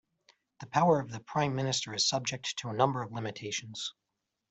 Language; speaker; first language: English; native; English